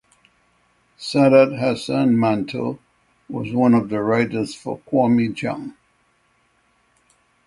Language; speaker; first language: English; native; English